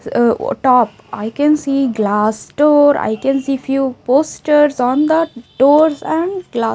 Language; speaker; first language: English; non-native, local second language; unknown